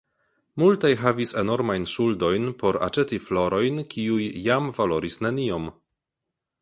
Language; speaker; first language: Esperanto; non-native, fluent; Polish